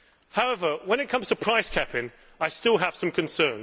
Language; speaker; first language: English; native; English